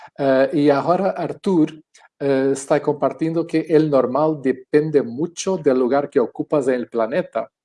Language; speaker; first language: Spanish; non-native, related language; Portuguese